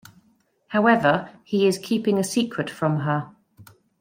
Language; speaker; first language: English; native; English